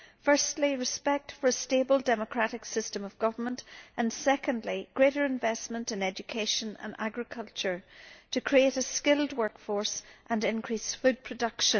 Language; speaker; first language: English; native; English